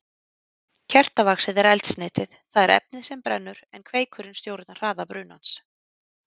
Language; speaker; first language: Icelandic; native; Icelandic